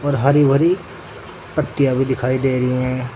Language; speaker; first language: Hindi; native; Hindi